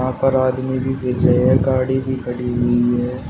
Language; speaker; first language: Hindi; native; Hindi